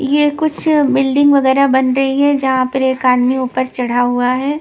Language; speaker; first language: Hindi; non-native, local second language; Punjabi